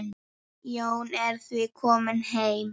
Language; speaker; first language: Icelandic; native; Icelandic